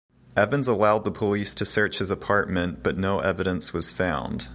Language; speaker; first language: English; native; English